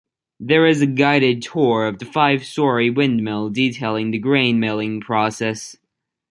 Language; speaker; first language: English; native; English